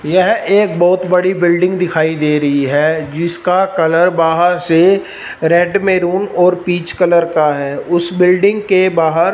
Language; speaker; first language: Hindi; non-native, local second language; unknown